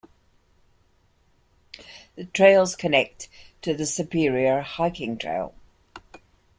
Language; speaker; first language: English; native; English